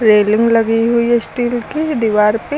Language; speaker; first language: Hindi; native; Hindi